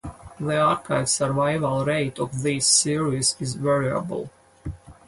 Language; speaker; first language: English; non-native, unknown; Latvian